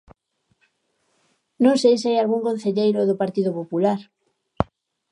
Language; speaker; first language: Galician; native; Galician